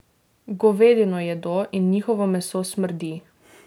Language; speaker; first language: Slovenian; native; Slovenian